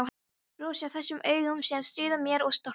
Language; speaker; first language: Icelandic; non-native, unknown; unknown